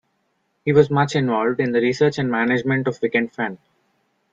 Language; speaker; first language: English; non-native, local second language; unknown